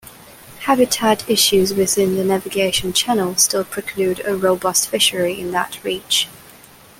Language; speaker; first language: English; non-native, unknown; Cantonese